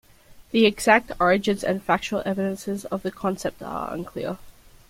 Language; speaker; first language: English; native; English